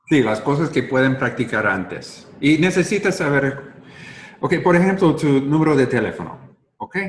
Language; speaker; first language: Spanish; non-native, learner; English